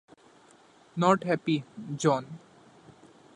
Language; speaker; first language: English; non-native, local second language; Marathi